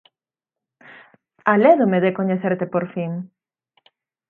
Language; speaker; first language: Galician; native; Galician